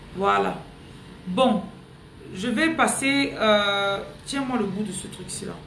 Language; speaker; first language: French; non-native, local second language; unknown